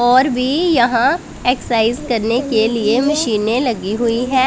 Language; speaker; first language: Hindi; non-native, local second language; Punjabi